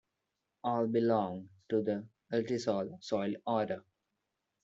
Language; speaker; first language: English; non-native, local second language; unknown